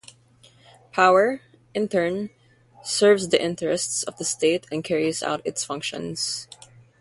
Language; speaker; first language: English; non-native, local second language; Filipino